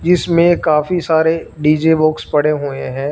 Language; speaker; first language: Hindi; non-native, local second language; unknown